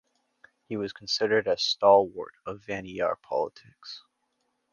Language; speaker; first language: English; native; English